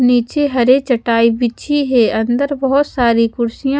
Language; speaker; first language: Hindi; native; Hindi